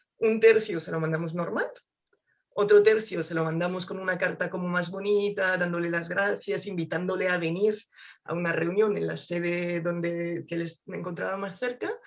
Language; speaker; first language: Spanish; non-native, fluent; French